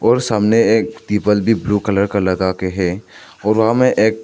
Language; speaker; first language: Hindi; non-native, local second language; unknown